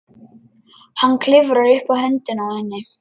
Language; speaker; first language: Icelandic; non-native, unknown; Lithuanian